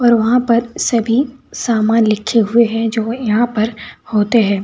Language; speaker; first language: Hindi; native; Hindi